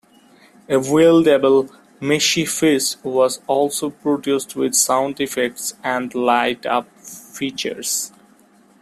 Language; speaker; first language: English; non-native, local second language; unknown